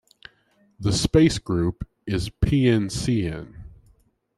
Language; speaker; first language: English; native; English